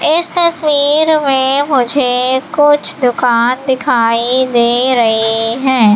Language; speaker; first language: Hindi; native; Hindi